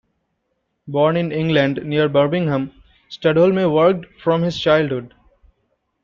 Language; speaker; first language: English; non-native, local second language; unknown